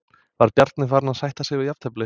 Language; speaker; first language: Icelandic; non-native, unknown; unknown